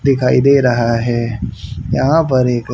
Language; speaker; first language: Hindi; native; Hindi